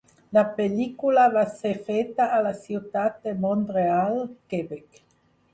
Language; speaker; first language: Catalan; non-native, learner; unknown